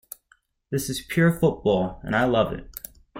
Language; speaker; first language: English; native; English